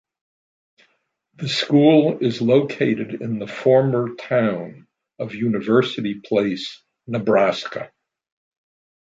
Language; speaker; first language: English; native; English